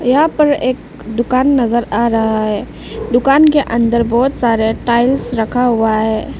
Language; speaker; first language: Hindi; early bilingual, other home language; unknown